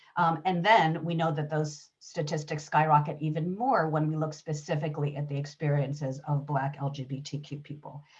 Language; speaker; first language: English; early bilingual, other home language; Hebrew